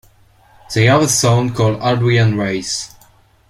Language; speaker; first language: English; non-native, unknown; French